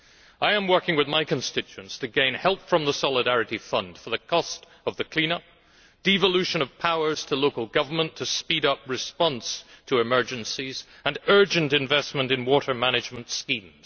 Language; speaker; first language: English; native; English